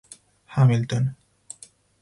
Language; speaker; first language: English; non-native, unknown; Spanish